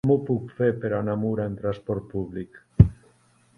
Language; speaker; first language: Catalan; non-native, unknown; Spanish